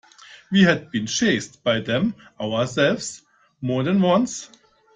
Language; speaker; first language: English; non-native, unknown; German